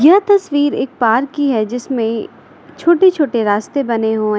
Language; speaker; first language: Hindi; native; Hindi